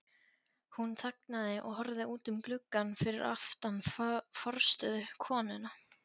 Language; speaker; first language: Icelandic; non-native, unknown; Polish